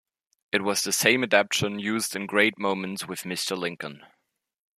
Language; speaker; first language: English; non-native, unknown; German